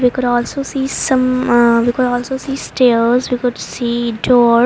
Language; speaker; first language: English; non-native, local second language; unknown